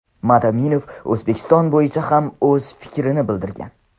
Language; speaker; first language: Uzbek; non-native, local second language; Tajik